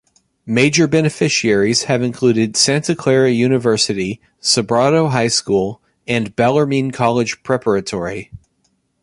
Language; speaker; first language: English; native; English